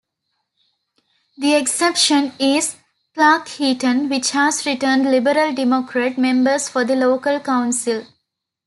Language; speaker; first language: English; non-native, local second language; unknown